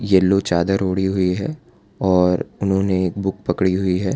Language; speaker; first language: Hindi; non-native, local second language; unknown